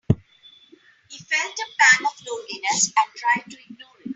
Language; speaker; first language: English; non-native, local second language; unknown